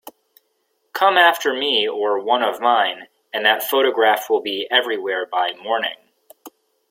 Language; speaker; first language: English; native; English